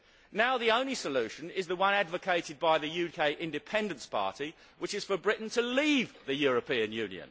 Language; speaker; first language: English; native; English